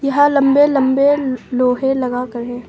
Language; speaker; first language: Hindi; non-native, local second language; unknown